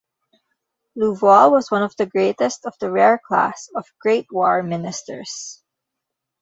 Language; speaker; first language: English; non-native, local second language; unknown